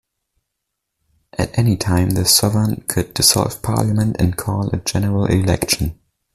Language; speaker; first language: English; non-native, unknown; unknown